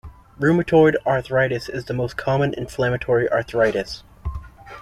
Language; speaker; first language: English; native; English